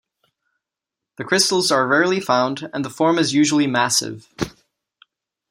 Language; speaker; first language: English; non-native, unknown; Czech